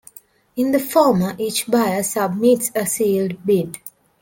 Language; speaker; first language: English; non-native, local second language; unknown